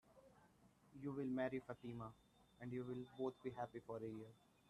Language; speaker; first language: English; non-native, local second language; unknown